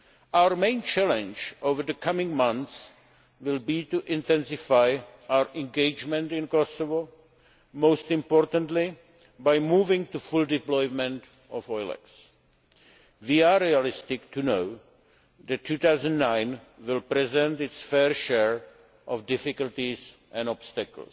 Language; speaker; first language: English; non-native, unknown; Czech